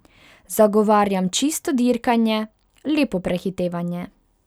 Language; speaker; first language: Slovenian; non-native, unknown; Hungarian